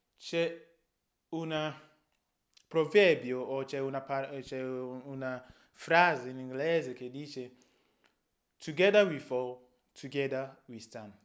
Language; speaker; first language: Italian; non-native, fluent; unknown